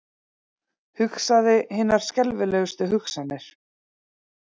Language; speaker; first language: Icelandic; native; Icelandic